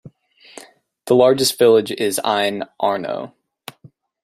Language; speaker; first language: English; native; English